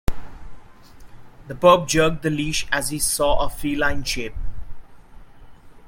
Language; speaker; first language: English; non-native, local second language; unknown